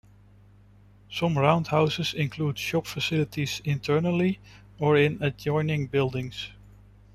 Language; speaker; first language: English; non-native, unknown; Dutch